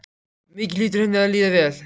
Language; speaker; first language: Icelandic; native; Icelandic